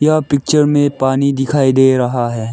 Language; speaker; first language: Hindi; early bilingual, other home language; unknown